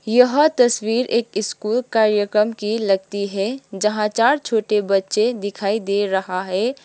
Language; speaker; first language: Hindi; non-native, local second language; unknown